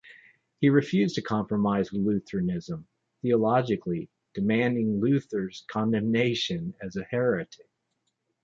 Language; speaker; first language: English; native; English